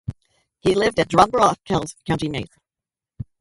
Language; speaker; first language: English; native; English